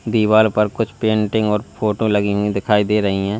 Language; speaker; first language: Hindi; native; Hindi